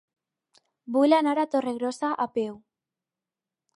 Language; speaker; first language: Catalan; non-native, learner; Spanish